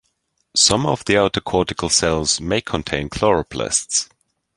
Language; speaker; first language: English; non-native, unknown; German